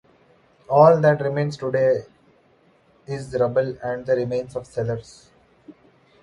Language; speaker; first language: English; non-native, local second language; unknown